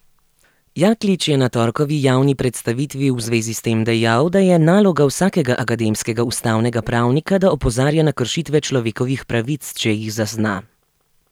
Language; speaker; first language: Slovenian; native; Slovenian